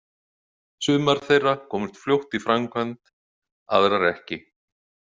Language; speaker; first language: Icelandic; native; Icelandic